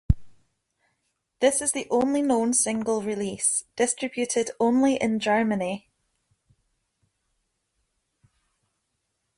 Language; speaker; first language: English; native; English